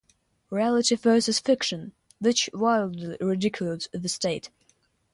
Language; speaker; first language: English; non-native, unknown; Russian